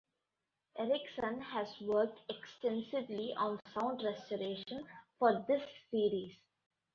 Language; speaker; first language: English; non-native, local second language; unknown